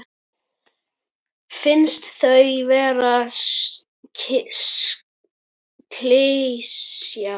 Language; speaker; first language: Icelandic; native; Icelandic